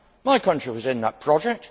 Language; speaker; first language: English; native; English